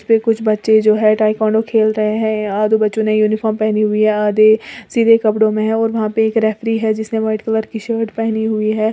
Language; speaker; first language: Hindi; native; Hindi